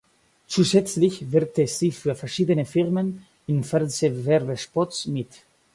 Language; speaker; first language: German; non-native, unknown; Basque